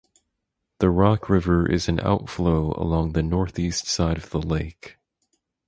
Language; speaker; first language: English; native; English